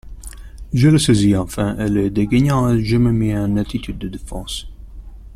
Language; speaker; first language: French; non-native, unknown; Italian